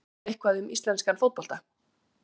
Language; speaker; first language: Icelandic; native; Icelandic